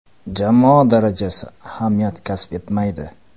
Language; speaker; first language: Uzbek; non-native, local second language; Kara-Kalpak